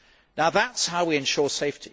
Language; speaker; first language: English; native; English